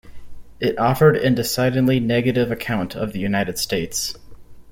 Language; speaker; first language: English; native; English